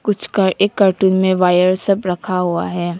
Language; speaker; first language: Hindi; non-native, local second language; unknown